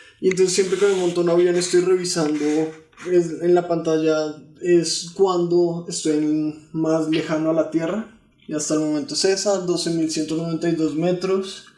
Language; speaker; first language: Spanish; native; Spanish